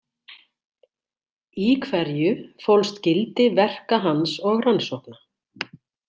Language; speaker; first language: Icelandic; native; Icelandic